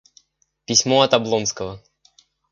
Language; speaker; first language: Russian; native; Russian